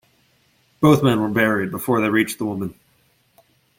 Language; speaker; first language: English; native; English